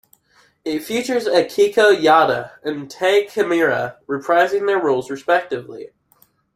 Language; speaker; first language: English; native; English